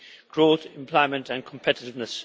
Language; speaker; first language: English; native; English